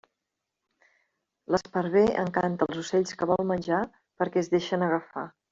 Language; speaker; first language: Catalan; native; Catalan